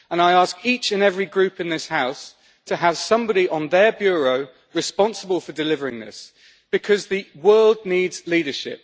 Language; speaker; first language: English; native; English